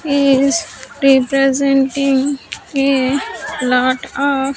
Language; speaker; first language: English; non-native, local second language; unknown